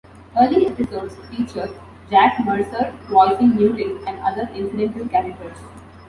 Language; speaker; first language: English; non-native, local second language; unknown